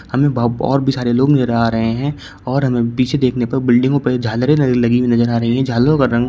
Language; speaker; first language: Hindi; native; Hindi